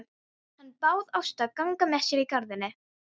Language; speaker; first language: Icelandic; non-native, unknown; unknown